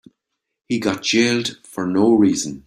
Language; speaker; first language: English; native; English